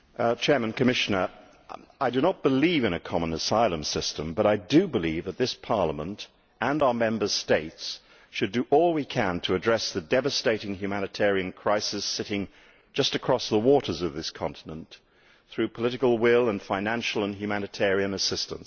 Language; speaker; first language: English; native; English